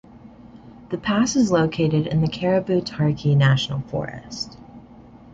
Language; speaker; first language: English; native; English